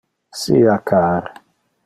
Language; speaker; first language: Interlingua; non-native, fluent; Dutch